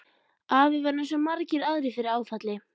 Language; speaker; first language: Icelandic; native; Icelandic